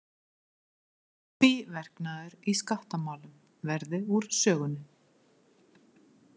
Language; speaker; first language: Icelandic; native; Icelandic